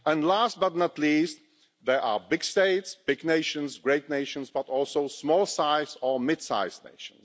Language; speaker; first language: English; non-native, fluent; Czech